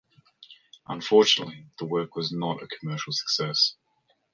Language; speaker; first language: English; native; English